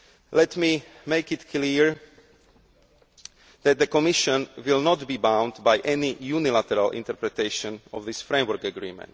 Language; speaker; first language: English; non-native, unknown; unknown